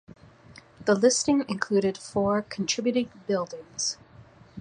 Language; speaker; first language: English; native; English